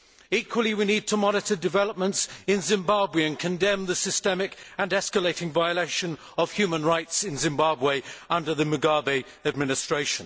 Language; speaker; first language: English; native; English